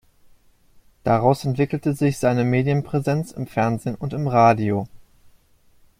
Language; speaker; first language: German; native; German